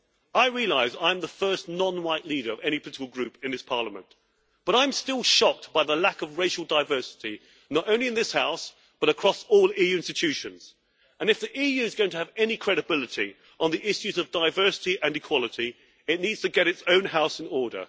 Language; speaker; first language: English; native; English